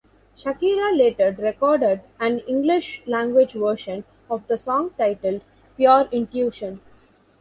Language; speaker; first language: English; non-native, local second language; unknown